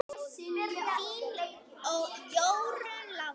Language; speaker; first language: Icelandic; native; Icelandic